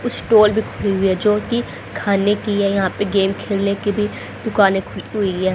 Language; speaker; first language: Hindi; native; Hindi